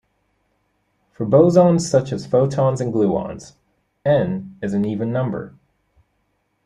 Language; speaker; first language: English; native; English